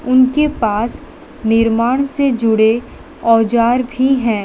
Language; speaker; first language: Hindi; non-native, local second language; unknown